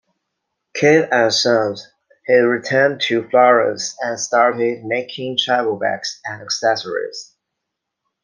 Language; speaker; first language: English; non-native, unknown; Chinese